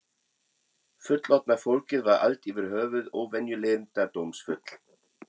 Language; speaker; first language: Icelandic; non-native, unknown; German